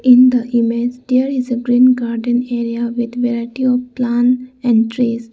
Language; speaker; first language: English; non-native, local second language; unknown